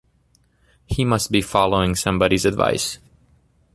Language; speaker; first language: English; native; English